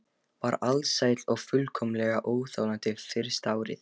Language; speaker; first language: Icelandic; non-native, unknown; Lithuanian